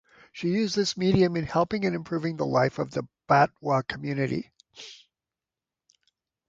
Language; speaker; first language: English; native; English